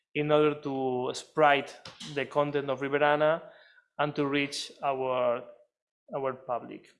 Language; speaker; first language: English; non-native, fluent; Catalan